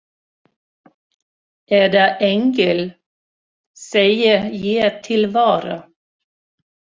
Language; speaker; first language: Icelandic; non-native, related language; Swedish